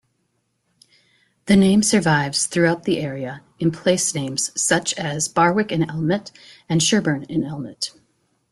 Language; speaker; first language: English; native; English